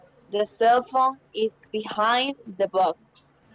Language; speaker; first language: English; non-native, learner; Spanish